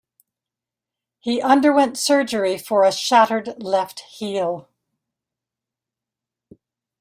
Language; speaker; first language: English; native; English